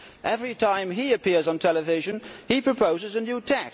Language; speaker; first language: English; non-native, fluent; Dutch